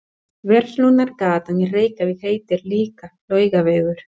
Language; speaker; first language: Icelandic; non-native, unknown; Spanish